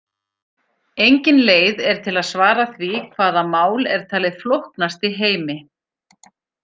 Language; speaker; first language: Icelandic; native; Icelandic